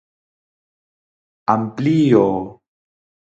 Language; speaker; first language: Galician; non-native, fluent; Spanish